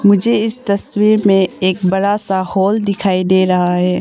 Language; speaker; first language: Hindi; non-native, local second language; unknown